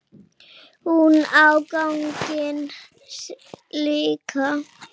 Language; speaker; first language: Icelandic; native; Icelandic